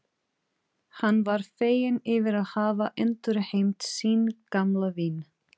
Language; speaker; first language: Icelandic; non-native, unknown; Portuguese